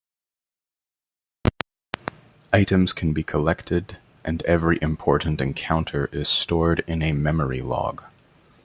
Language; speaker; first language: English; native; English